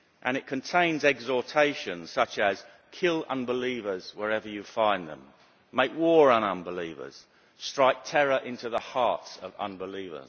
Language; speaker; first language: English; native; English